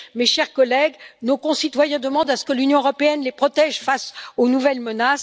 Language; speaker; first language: French; native; French